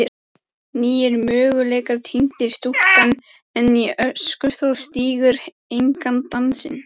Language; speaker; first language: Icelandic; native; Icelandic